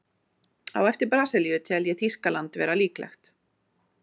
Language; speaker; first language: Icelandic; native; Icelandic